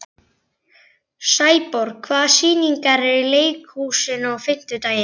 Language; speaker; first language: Icelandic; native; Icelandic